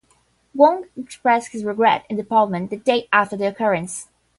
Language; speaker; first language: English; non-native, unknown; Portuguese